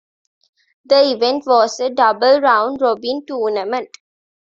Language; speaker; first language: English; non-native, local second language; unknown